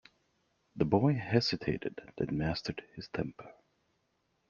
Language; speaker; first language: English; native; English